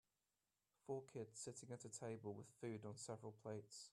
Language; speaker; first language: English; native; English